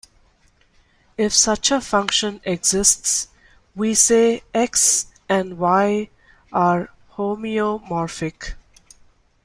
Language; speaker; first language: English; non-native, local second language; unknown